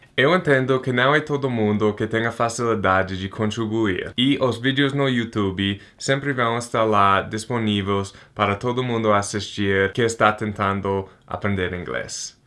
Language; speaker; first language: Portuguese; non-native, fluent; English